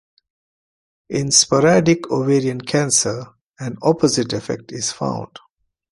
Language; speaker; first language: English; non-native, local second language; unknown